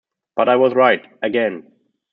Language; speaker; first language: English; non-native, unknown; German